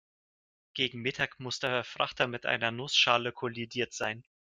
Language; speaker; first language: German; non-native, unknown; Russian